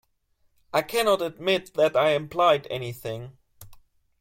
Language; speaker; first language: English; non-native, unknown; German